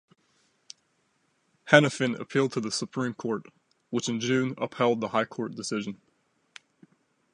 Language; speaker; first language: English; native; English